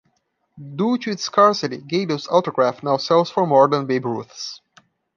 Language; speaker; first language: English; non-native, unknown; Portuguese